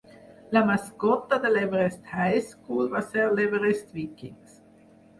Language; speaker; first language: Catalan; non-native, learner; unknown